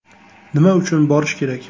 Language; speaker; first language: Uzbek; native; Uzbek